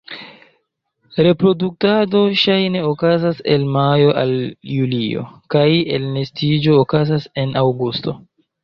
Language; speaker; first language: Esperanto; non-native, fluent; Chinese